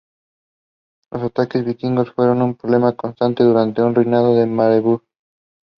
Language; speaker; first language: English; non-native, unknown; Spanish